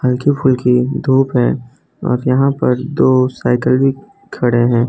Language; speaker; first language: Hindi; non-native, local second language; Gujarati